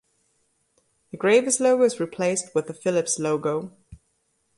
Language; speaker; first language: English; non-native, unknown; German